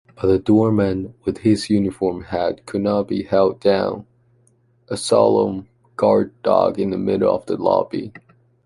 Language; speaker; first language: English; non-native, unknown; Chinese